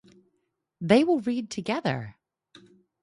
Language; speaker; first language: English; non-native, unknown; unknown